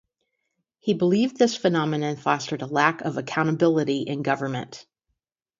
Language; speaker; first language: English; native; English